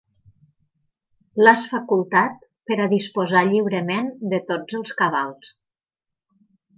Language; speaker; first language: Catalan; native; Catalan